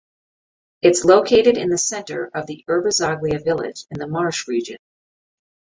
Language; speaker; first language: English; native; English